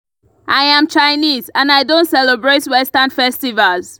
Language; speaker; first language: English; non-native, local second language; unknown